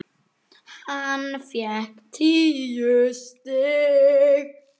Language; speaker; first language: Icelandic; native; Icelandic